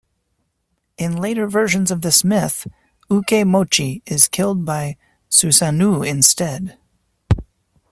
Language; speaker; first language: English; native; English